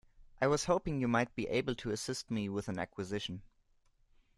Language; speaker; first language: English; non-native, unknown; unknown